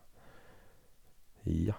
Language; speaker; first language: Norwegian; native; Norwegian